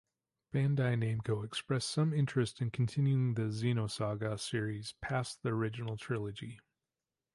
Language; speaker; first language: English; native; English